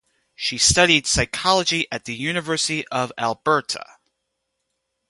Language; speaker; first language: English; native; English